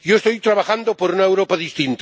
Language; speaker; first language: Spanish; non-native, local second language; Catalan